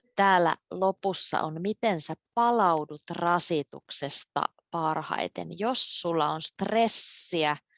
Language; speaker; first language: Finnish; native; Finnish